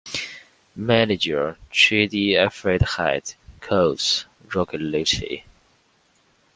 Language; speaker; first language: English; non-native, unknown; Chinese